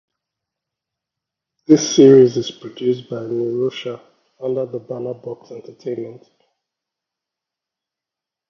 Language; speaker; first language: English; non-native, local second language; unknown